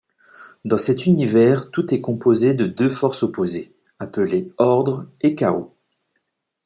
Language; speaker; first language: French; native; French